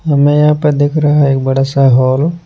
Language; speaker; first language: Hindi; non-native, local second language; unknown